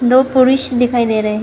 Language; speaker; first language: Hindi; non-native, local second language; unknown